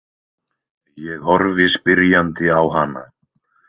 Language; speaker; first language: Icelandic; native; Icelandic